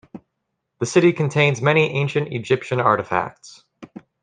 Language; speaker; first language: English; native; English